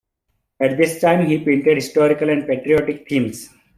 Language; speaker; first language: English; non-native, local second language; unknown